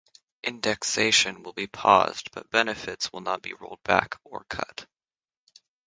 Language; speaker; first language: English; native; English